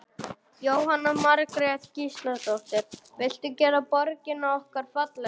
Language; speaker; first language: Icelandic; non-native, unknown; German